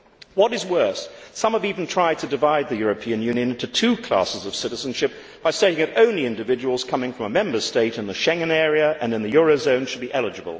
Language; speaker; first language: English; native; English